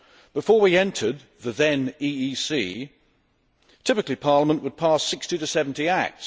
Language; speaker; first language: English; native; English